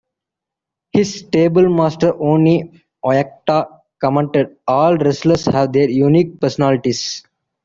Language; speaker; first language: English; non-native, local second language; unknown